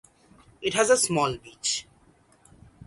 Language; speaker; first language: English; non-native, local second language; Bangla